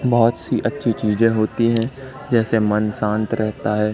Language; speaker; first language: Hindi; native; Hindi